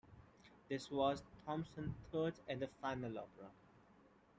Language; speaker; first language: English; non-native, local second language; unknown